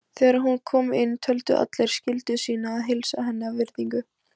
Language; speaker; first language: Icelandic; native; Icelandic